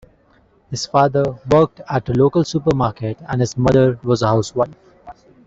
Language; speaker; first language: English; non-native, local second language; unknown